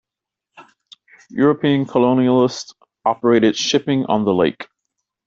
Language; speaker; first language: English; native; English